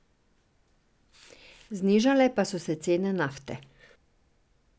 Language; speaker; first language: Slovenian; non-native, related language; Serbian